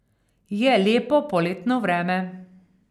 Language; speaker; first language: Slovenian; native; Slovenian